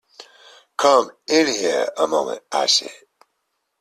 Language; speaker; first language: English; native; English